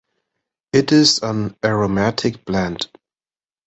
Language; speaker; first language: English; non-native, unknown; German